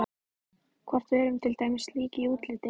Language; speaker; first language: Icelandic; native; Icelandic